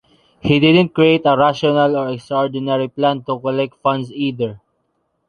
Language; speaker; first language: English; non-native, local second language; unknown